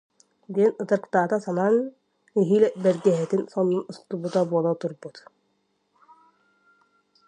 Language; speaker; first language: Yakut; native; Yakut